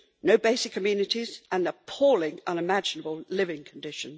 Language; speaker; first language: English; native; English